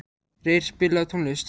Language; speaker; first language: Icelandic; native; Icelandic